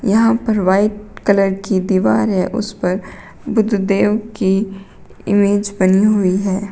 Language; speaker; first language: Hindi; native; Hindi